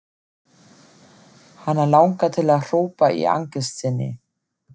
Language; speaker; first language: Icelandic; non-native, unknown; German